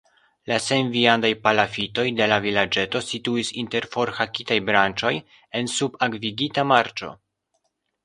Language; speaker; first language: Esperanto; non-native, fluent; Polish